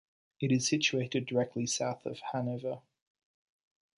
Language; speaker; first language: English; native; English